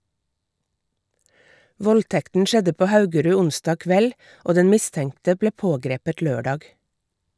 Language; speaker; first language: Norwegian; native; Norwegian